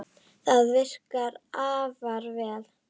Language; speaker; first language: Icelandic; native; Icelandic